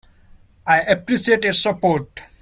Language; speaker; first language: English; non-native, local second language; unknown